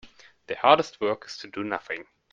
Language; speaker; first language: English; non-native, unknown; German